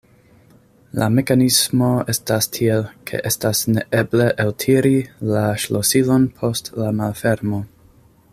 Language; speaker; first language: Esperanto; non-native, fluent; English